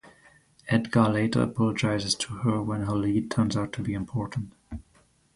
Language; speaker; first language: English; non-native, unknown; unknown